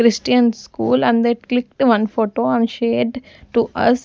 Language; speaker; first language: English; non-native, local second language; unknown